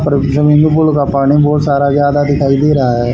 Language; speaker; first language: Hindi; native; Hindi